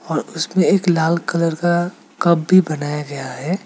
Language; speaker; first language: Hindi; non-native, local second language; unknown